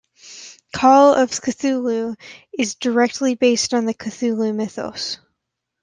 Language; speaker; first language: English; native; English